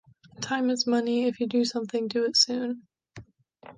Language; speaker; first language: English; native; English